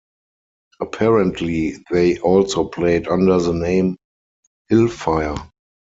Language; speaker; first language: English; non-native, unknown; German